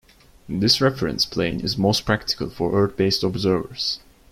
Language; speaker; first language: English; non-native, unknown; Turkish